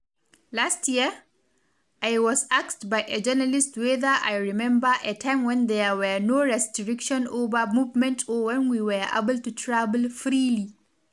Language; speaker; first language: English; non-native, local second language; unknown